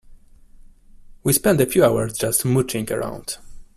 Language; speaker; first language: English; non-native, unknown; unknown